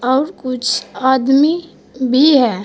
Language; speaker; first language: Hindi; native; Hindi